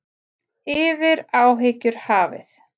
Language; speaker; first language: Icelandic; native; Icelandic